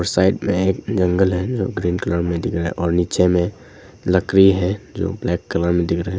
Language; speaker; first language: Hindi; non-native, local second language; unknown